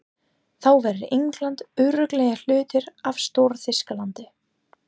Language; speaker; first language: Icelandic; non-native, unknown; English